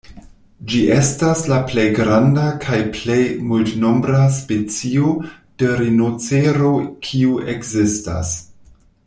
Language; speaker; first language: Esperanto; non-native, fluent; German